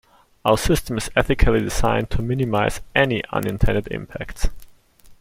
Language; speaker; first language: English; non-native, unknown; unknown